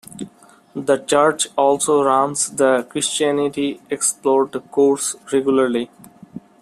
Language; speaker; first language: English; non-native, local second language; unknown